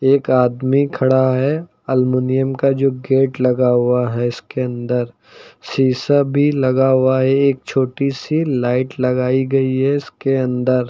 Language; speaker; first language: Hindi; native; Hindi